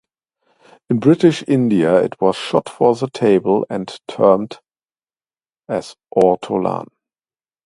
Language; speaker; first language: English; non-native, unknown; German